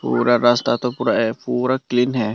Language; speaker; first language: Hindi; non-native, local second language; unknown